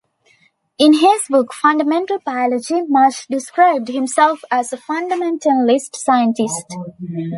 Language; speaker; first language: English; non-native, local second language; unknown